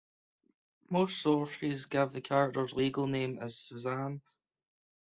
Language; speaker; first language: English; native; English